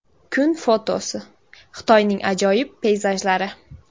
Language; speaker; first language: Uzbek; native; Uzbek